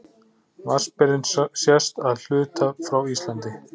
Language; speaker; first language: Icelandic; native; Icelandic